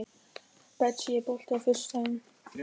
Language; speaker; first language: Icelandic; non-native, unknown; German